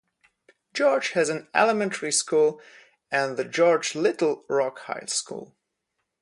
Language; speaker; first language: English; non-native, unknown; Polish